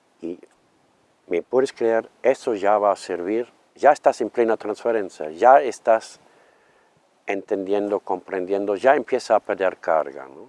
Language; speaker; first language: Spanish; non-native, fluent; German